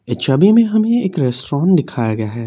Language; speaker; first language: Hindi; non-native, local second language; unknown